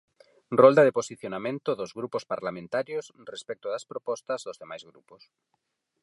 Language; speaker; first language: Galician; non-native, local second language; Spanish